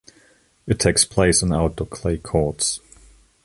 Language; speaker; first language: English; non-native, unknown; German